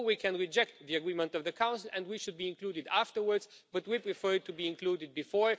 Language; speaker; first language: English; non-native, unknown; Romanian